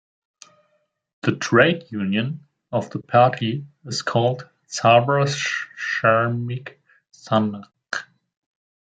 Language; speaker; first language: English; non-native, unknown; German